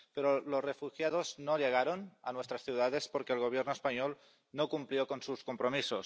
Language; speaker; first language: Spanish; non-native, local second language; Catalan